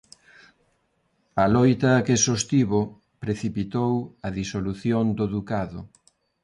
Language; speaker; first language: Galician; non-native, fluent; Spanish